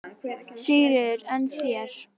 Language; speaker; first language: Icelandic; native; Icelandic